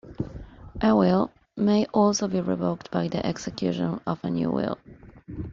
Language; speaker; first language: English; non-native, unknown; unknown